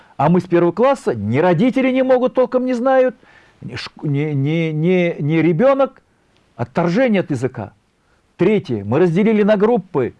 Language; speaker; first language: Russian; non-native, local second language; Tatar